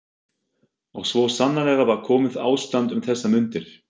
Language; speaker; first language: Icelandic; non-native, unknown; German